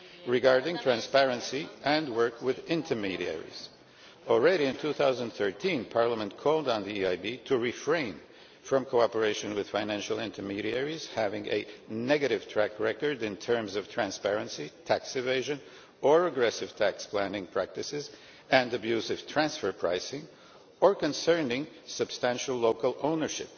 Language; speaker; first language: English; non-native, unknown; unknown